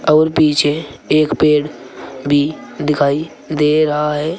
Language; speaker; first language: Hindi; native; Hindi